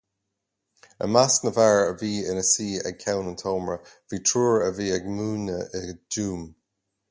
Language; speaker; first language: Irish; native; Irish